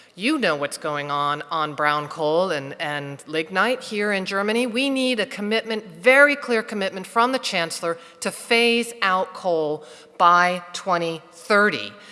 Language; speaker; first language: English; native; English